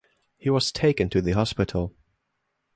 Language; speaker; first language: English; non-native, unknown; German